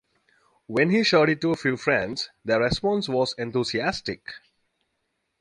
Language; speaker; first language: English; native; English